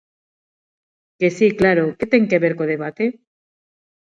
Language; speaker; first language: Galician; non-native, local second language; Spanish